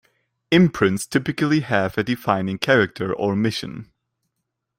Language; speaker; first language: English; non-native, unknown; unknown